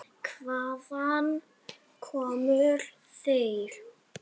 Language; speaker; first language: Icelandic; non-native, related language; Danish